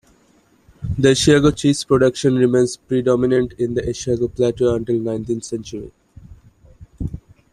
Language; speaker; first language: English; non-native, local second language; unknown